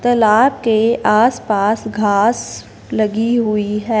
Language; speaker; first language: Hindi; non-native, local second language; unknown